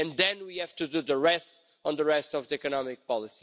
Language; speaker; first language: English; non-native, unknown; Portuguese